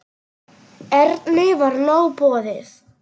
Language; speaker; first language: Icelandic; non-native, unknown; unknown